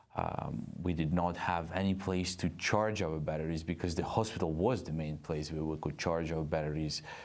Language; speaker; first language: English; non-native, fluent; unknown